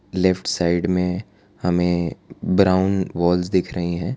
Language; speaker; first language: Hindi; non-native, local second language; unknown